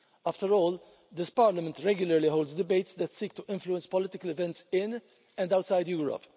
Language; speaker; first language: English; non-native, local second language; Maltese